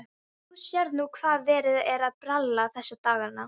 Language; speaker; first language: Icelandic; non-native, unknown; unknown